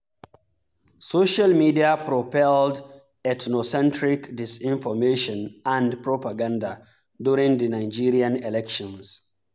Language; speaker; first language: English; non-native, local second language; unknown